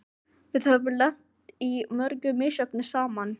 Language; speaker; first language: Icelandic; non-native, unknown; Filipino